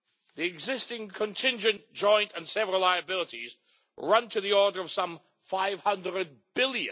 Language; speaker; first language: English; native; English